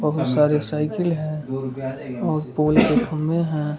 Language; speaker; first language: Hindi; non-native, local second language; Gujarati